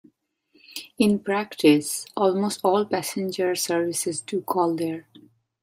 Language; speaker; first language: English; non-native, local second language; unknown